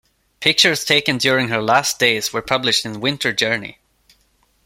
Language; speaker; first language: English; non-native, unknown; Swedish